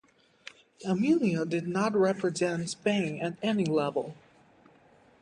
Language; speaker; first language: English; native; English